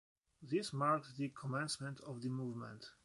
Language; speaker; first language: English; non-native, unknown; Polish